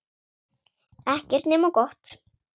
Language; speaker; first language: Icelandic; non-native, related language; Swedish